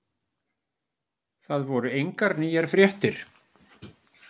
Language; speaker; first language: Icelandic; native; Icelandic